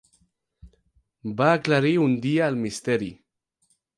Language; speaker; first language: Catalan; non-native, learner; Spanish